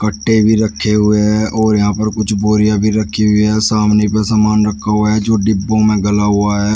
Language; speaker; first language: Hindi; native; Hindi